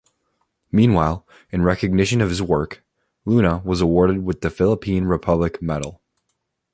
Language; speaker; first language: English; native; English